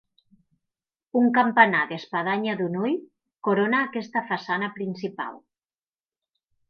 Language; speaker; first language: Catalan; native; Catalan